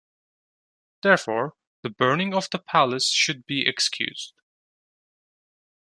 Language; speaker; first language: English; non-native, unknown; Turkish